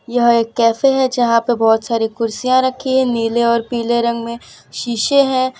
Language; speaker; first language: Hindi; non-native, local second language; Gujarati